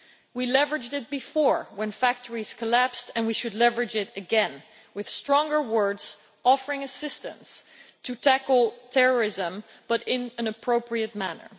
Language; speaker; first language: English; non-native, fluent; Dutch